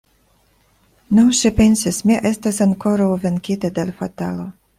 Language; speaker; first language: Esperanto; non-native, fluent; Russian